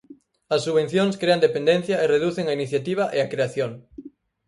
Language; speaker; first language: Galician; native; Galician